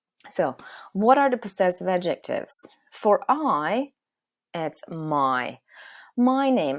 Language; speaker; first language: English; non-native, fluent; Turkish